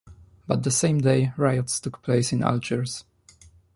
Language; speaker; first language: English; non-native, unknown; Polish